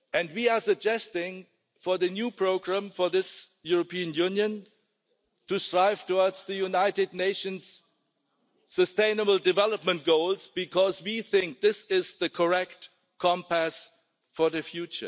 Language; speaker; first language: English; non-native, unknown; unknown